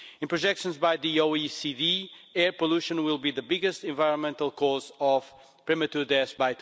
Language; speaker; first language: English; non-native, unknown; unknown